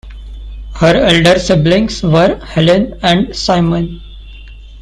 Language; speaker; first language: English; non-native, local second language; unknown